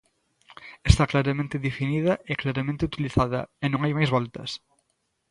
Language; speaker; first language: Galician; native; Galician